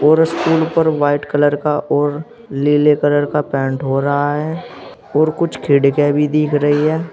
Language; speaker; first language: Hindi; native; Hindi